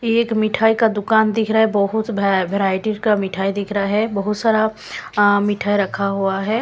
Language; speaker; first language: Hindi; non-native, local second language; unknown